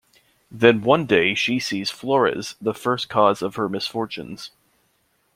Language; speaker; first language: English; native; English